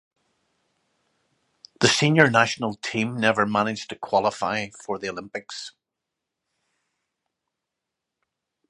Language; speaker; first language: English; native; English